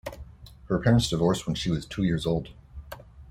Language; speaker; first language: English; native; English